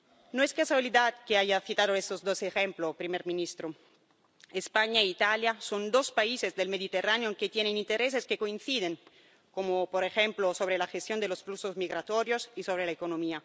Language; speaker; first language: Spanish; non-native, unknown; Italian